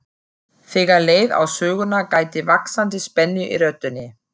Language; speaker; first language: Icelandic; non-native, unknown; German